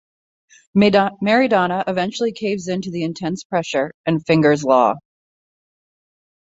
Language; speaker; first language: English; native; English